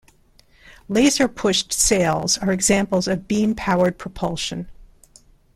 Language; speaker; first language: English; non-native, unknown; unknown